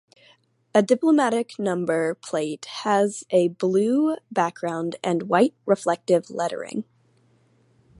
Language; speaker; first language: English; native; English